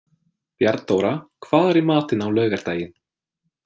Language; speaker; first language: Icelandic; non-native, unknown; English